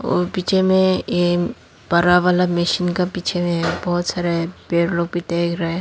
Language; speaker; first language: Hindi; non-native, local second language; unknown